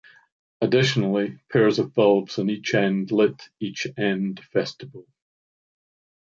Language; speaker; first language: English; native; English